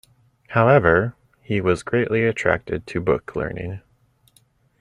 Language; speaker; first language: English; native; English